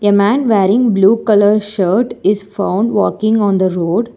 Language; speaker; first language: English; non-native, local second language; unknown